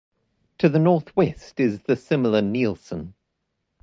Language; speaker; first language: English; native; English